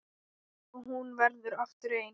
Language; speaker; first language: Icelandic; non-native, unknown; Thai